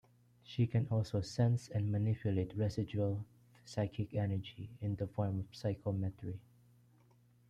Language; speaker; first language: English; non-native, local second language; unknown